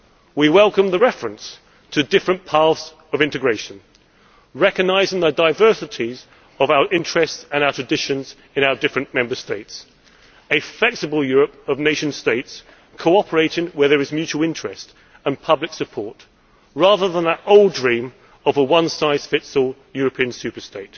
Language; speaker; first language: English; native; English